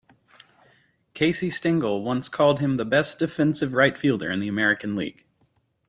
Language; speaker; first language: English; native; English